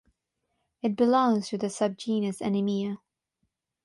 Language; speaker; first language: English; non-native, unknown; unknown